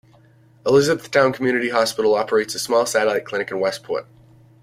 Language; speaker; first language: English; native; English